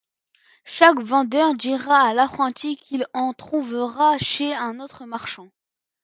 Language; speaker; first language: French; native; French